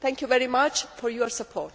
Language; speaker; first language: English; non-native, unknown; Greek